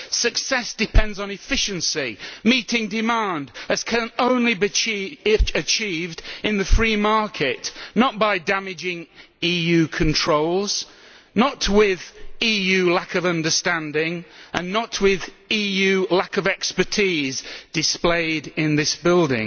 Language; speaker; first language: English; native; English